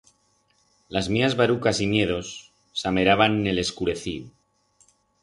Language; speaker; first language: Aragonese; non-native, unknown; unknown